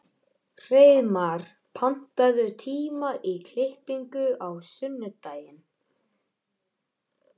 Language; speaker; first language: Icelandic; native; Icelandic